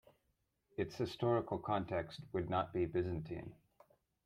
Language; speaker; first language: English; native; English